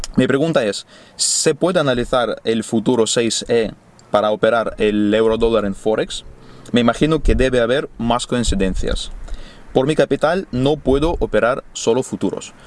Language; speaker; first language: Spanish; non-native, fluent; Ukrainian